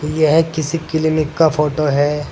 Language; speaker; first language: Hindi; native; Hindi